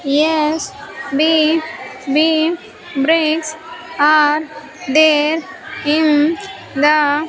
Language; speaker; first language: English; non-native, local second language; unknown